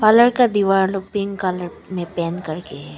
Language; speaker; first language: Hindi; non-native, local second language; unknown